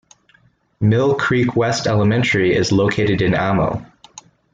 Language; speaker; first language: English; native; English